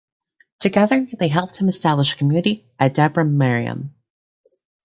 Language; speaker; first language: English; native; English